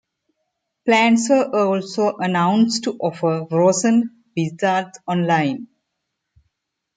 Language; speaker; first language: English; non-native, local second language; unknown